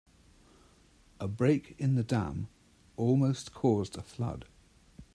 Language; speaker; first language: English; native; English